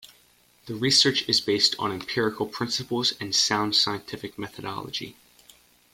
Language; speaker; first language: English; native; English